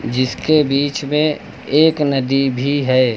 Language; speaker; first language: Hindi; native; Hindi